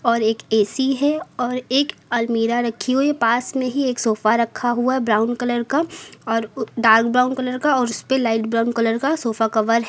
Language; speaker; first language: Hindi; native; Hindi